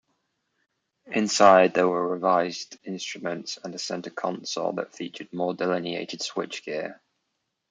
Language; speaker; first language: English; native; English